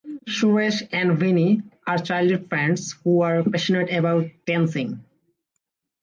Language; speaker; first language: English; non-native, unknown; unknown